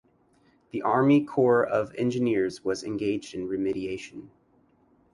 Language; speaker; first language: English; native; English